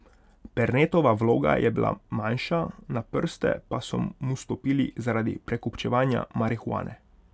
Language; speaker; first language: Slovenian; non-native, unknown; Hungarian